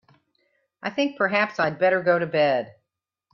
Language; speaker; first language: English; native; English